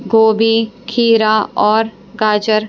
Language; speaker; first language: Hindi; non-native, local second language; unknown